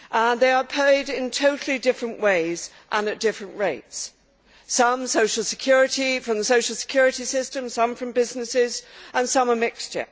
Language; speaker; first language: English; native; English